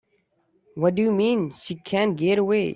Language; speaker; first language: English; non-native, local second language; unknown